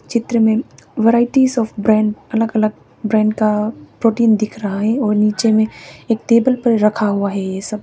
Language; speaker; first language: Hindi; early bilingual, other home language; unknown